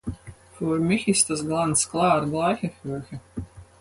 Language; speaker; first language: German; non-native, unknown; Latvian